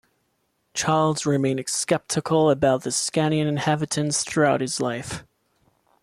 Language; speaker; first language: English; non-native, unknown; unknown